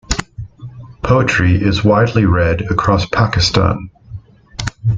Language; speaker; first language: English; native; English